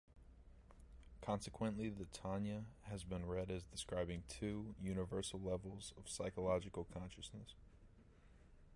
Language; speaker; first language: English; native; English